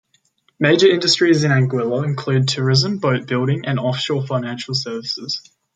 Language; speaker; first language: English; native; English